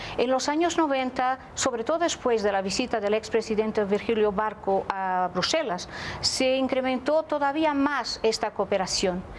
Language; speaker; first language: Spanish; non-native, related language; Portuguese